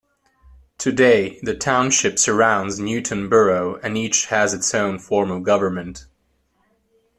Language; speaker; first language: English; native; English